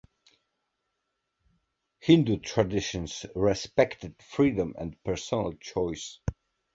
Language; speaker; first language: English; native; English